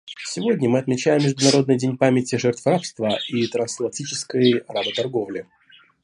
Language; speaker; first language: Russian; native; Russian